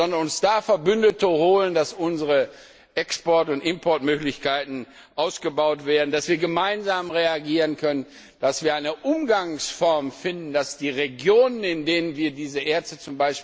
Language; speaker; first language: German; non-native, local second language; Luxembourgish